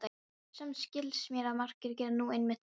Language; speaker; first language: Icelandic; non-native, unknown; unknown